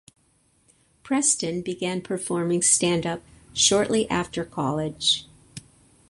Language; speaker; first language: English; native; English